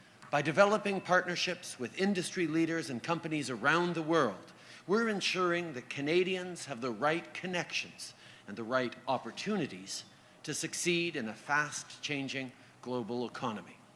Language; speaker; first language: English; native; English